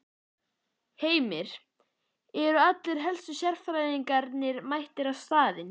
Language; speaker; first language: Icelandic; native; Icelandic